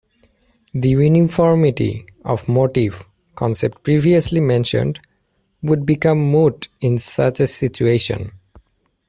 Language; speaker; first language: English; native; English